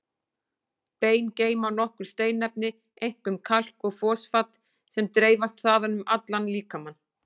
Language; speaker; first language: Icelandic; native; Icelandic